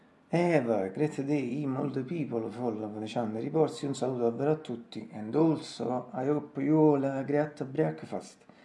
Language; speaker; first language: English; non-native, learner; Italian